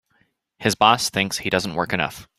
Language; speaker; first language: English; native; English